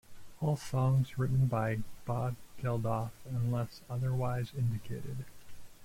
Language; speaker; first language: English; native; English